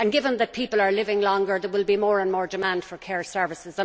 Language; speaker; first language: English; native; English